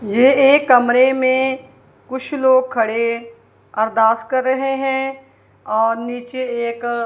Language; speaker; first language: Hindi; non-native, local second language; Punjabi